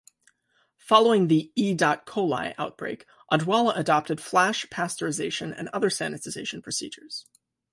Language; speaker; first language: English; native; English